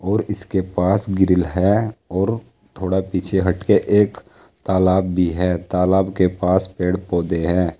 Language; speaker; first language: Hindi; native; Hindi